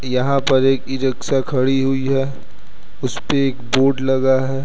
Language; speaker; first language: Hindi; native; Hindi